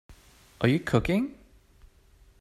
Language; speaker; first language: English; non-native, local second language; Cantonese